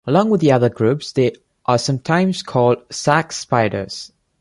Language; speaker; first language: English; non-native, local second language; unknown